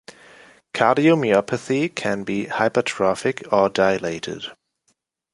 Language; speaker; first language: English; non-native, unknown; German